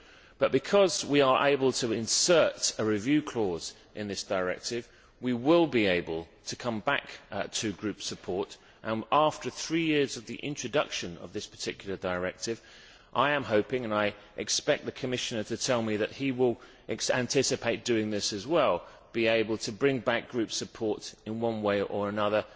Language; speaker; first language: English; native; English